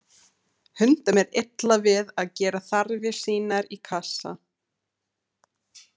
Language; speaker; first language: Icelandic; non-native, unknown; English